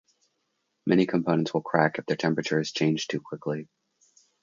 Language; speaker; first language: English; native; English